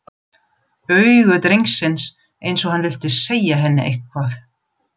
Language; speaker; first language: Icelandic; non-native, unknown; German